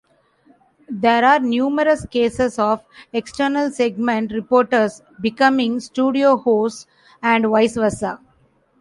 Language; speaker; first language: English; non-native, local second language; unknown